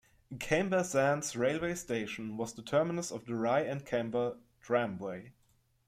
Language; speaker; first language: English; non-native, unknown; German